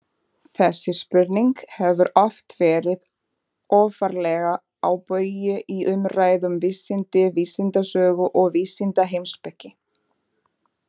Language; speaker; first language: Icelandic; non-native, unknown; Portuguese